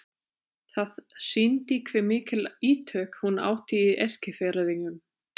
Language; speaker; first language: Icelandic; non-native, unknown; German